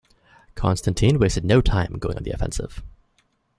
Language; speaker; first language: English; native; English